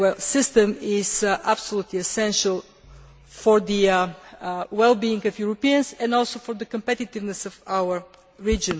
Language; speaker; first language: English; non-native, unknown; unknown